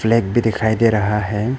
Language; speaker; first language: Hindi; non-native, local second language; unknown